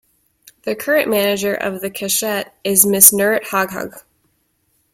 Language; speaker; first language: English; native; English